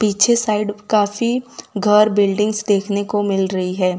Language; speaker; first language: Hindi; non-native, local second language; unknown